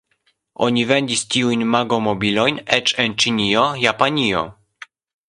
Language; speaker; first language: Esperanto; non-native, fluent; Polish